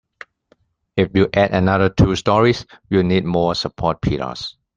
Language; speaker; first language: English; non-native, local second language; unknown